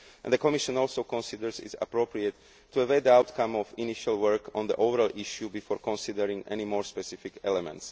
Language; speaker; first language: English; non-native, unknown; Spanish